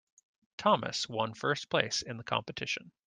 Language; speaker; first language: English; native; English